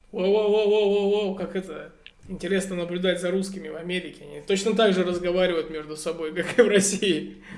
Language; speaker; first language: Russian; native; Russian